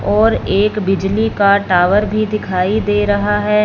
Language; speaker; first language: Hindi; non-native, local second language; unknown